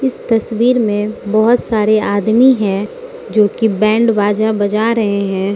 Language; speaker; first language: Hindi; non-native, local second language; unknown